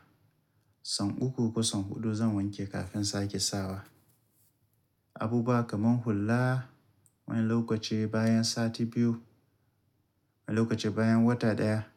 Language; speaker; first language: Hausa; native; Hausa